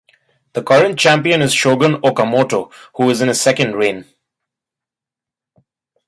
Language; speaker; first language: English; non-native, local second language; Bangla